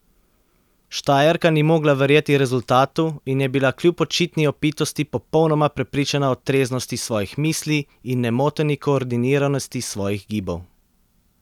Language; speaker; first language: Slovenian; native; Slovenian